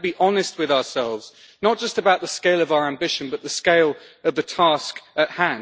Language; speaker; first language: English; native; English